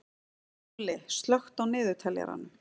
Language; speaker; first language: Icelandic; native; Icelandic